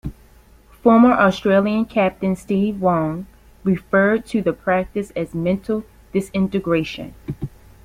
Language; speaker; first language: English; native; English